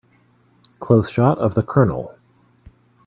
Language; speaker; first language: English; native; English